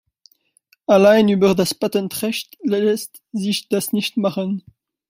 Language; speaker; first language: German; non-native, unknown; French